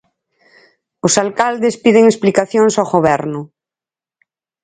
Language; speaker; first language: Galician; native; Galician